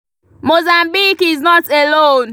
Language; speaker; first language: English; non-native, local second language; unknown